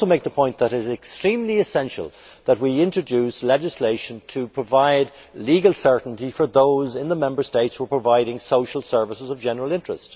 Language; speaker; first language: English; native; English